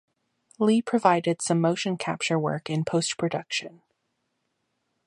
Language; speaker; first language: English; native; English